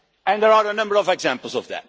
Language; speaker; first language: English; non-native, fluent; Dutch